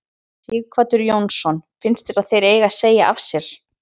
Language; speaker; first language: Icelandic; native; Icelandic